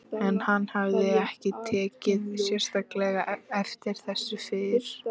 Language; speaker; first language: Icelandic; native; Icelandic